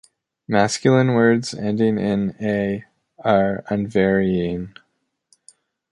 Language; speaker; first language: English; native; English